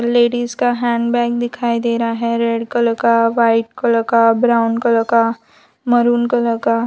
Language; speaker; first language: Hindi; non-native, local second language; Gujarati